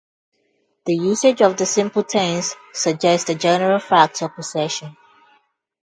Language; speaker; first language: English; non-native, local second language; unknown